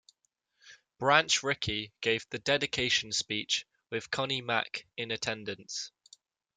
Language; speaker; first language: English; native; English